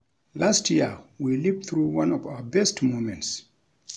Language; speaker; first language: English; non-native, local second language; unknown